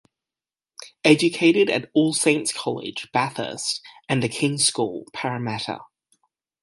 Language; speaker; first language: English; native; English